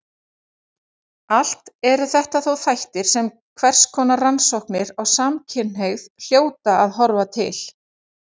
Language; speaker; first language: Icelandic; native; Icelandic